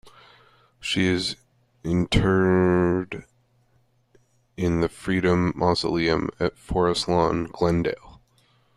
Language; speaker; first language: English; native; English